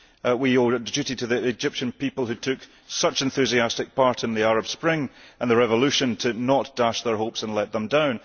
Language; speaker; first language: English; early bilingual, heritage; English